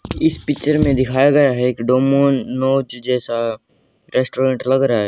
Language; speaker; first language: Hindi; native; Hindi